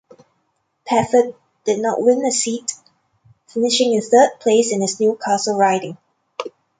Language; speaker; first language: English; non-native, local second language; Cantonese